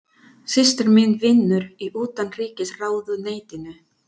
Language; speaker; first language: Icelandic; non-native, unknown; Spanish